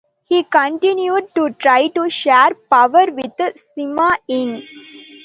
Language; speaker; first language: English; non-native, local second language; Tamil